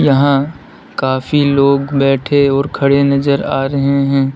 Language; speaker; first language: Hindi; native; Hindi